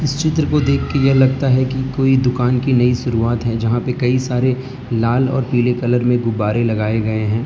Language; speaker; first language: Hindi; non-native, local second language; Gujarati